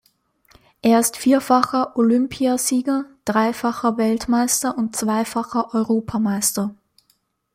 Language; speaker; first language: German; native; German